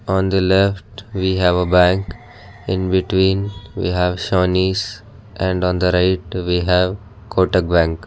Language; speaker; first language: English; non-native, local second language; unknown